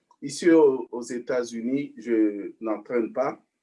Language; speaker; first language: French; non-native, local second language; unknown